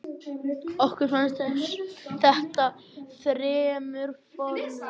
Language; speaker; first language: Icelandic; native; Icelandic